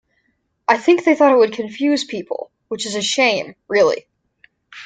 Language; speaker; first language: English; native; English